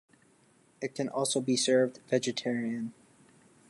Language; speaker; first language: English; native; English